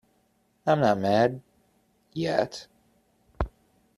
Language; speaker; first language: English; native; English